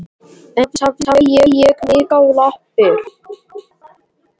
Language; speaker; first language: Icelandic; non-native, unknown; Latvian